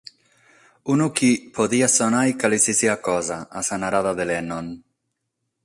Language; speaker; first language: Sardinian; non-native, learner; Catalan